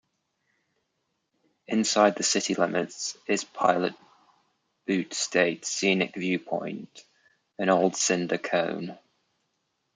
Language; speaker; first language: English; native; English